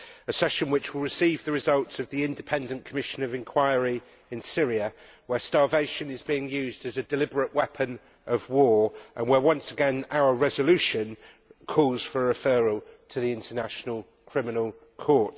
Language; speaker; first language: English; native; English